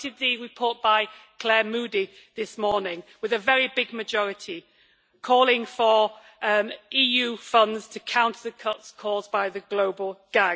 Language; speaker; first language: English; native; English